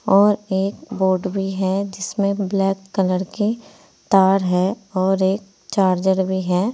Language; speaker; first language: Hindi; native; Hindi